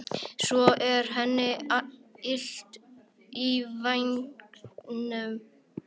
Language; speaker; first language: Icelandic; native; Icelandic